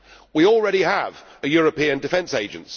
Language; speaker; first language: English; native; English